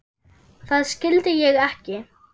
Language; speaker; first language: Icelandic; non-native, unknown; German